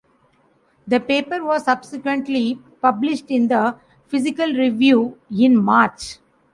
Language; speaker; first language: English; non-native, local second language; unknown